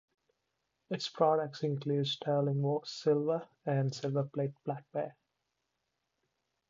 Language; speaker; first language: English; non-native, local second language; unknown